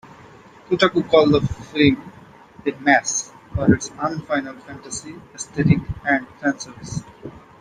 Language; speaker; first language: English; non-native, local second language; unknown